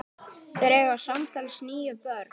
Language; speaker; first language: Icelandic; native; Icelandic